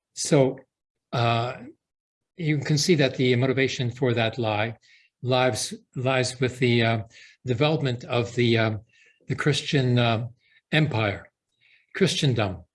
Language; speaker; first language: English; early bilingual, other home language; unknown